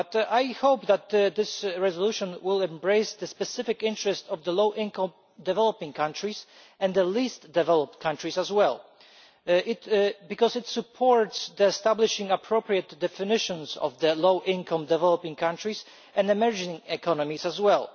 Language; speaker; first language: English; non-native, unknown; Polish